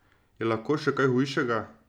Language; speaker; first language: Slovenian; native; Slovenian